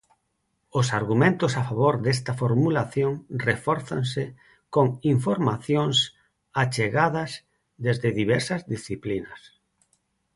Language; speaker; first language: Galician; non-native, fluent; Spanish